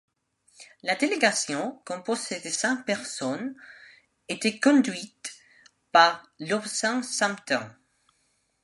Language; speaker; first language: French; non-native, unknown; Spanish